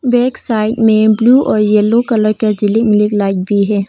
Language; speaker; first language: Hindi; non-native, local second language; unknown